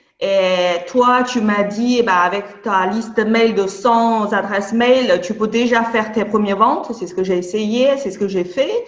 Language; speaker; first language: French; non-native, fluent; Chinese